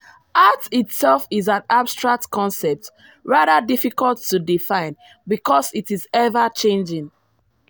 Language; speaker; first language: English; non-native, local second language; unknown